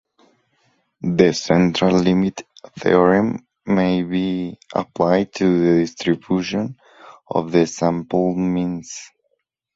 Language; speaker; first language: English; non-native, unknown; Spanish